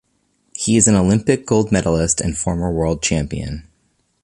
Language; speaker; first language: English; native; English